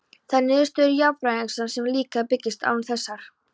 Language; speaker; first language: Icelandic; non-native, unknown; Polish